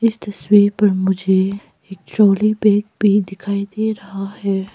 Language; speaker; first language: Hindi; non-native, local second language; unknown